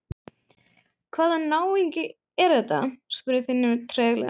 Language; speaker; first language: Icelandic; non-native, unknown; German